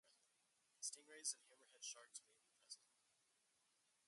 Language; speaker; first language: English; native; English